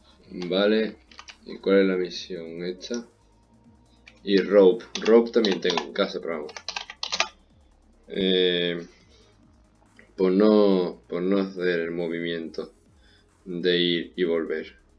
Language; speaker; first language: Spanish; native; Spanish